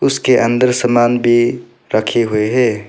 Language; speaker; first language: Hindi; non-native, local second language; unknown